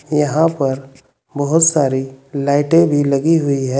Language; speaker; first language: Hindi; native; Hindi